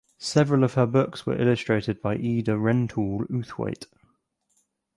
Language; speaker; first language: English; native; English